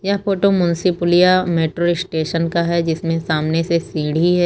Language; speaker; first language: Hindi; native; Hindi